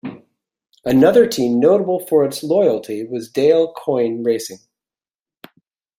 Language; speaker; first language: English; native; English